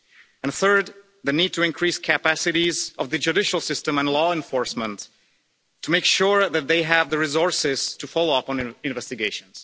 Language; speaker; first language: English; non-native, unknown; Czech